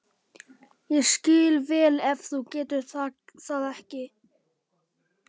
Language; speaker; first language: Icelandic; non-native, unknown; Polish